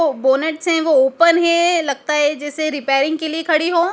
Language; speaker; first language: Hindi; native; Hindi